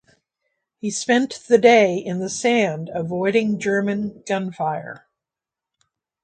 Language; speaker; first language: English; native; English